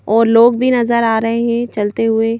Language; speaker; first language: Hindi; native; Hindi